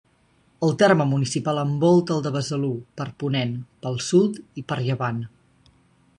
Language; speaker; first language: Catalan; native; Catalan